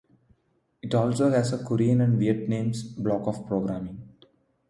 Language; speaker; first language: English; non-native, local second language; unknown